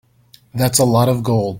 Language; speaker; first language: English; native; English